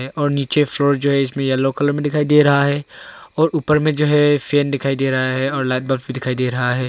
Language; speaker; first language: Hindi; non-native, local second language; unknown